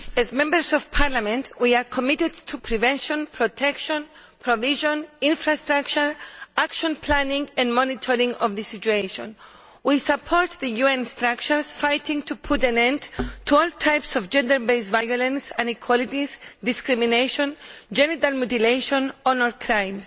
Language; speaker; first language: English; non-native, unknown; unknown